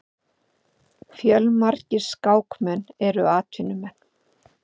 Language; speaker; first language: Icelandic; native; Icelandic